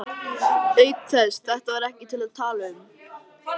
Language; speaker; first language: Icelandic; native; Icelandic